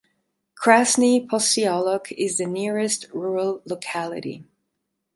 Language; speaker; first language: English; non-native, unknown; Spanish